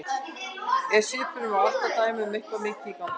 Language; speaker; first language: Icelandic; native; Icelandic